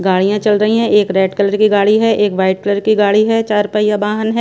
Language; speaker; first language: Hindi; non-native, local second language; Punjabi